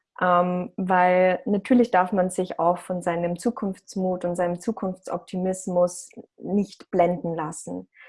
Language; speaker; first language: German; early bilingual, other home language; Russian